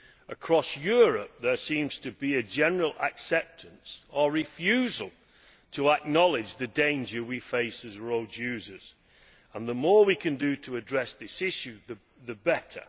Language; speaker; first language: English; native; English